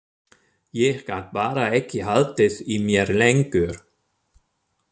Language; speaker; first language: Icelandic; non-native, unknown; German